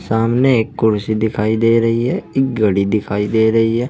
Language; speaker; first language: Hindi; native; Hindi